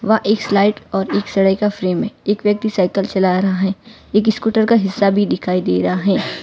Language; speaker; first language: Hindi; non-native, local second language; Gujarati